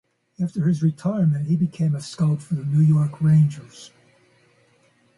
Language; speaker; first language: English; native; English